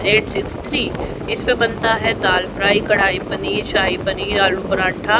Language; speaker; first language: Hindi; native; Hindi